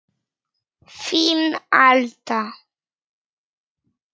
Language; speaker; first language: Icelandic; non-native, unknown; Polish